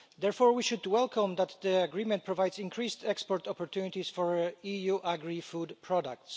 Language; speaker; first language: English; non-native, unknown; Polish